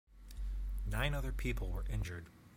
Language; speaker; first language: English; native; English